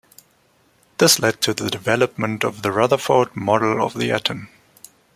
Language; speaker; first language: English; non-native, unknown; German